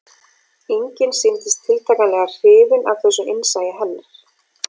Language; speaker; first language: Icelandic; native; Icelandic